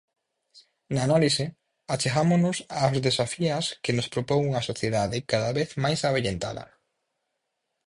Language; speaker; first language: Galician; native; Galician